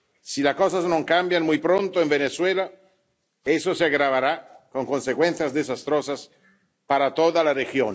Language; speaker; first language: Spanish; non-native, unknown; Italian